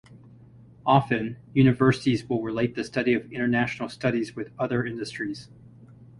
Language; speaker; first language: English; native; English